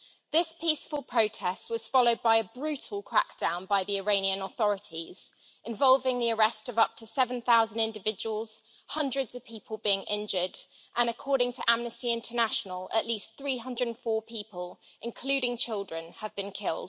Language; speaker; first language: English; native; English